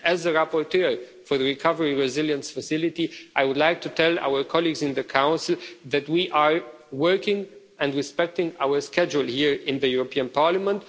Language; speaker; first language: English; non-native, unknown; Romanian